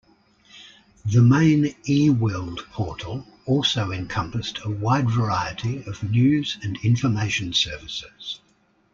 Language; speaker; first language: English; native; English